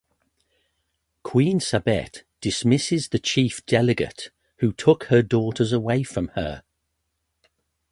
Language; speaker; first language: English; native; English